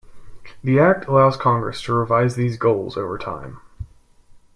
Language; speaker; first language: English; native; English